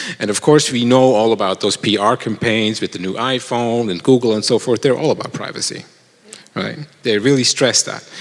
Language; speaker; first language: English; non-native, fluent; German